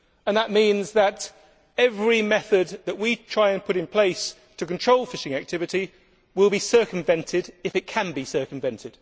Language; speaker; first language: English; native; English